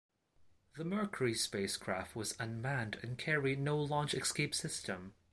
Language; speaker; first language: English; non-native, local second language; Cantonese